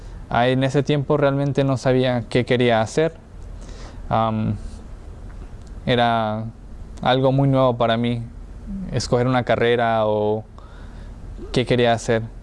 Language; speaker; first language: Spanish; early bilingual, heritage; Spanish